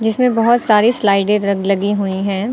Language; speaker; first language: Hindi; native; Hindi